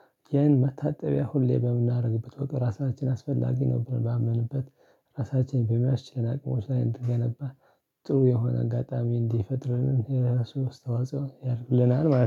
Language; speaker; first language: Amharic; non-native, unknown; Tigrinya